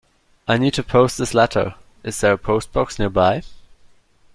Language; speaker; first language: English; non-native, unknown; German